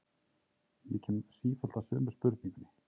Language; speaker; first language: Icelandic; native; Icelandic